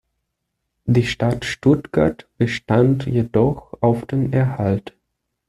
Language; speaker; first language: German; non-native, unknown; Portuguese